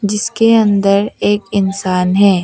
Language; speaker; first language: Hindi; non-native, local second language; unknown